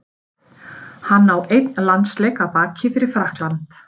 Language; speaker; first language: Icelandic; native; Icelandic